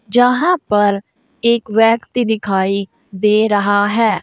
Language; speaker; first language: Hindi; native; Hindi